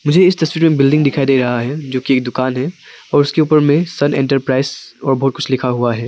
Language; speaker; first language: Hindi; non-native, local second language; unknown